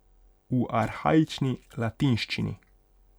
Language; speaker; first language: Slovenian; non-native, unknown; Hungarian